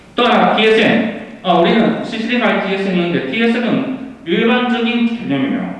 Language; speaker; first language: Korean; early bilingual, heritage; Korean